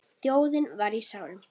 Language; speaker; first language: Icelandic; native; Icelandic